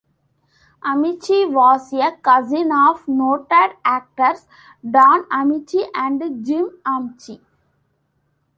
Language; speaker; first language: English; non-native, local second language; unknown